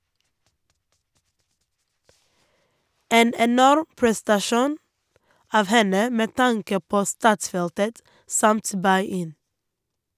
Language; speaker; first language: Norwegian; non-native, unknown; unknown